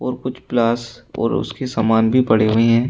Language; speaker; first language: Hindi; native; Hindi